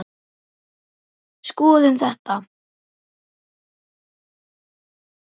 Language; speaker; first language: Icelandic; native; Icelandic